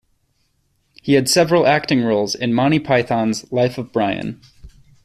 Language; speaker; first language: English; native; English